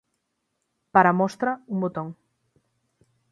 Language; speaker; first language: Galician; native; Galician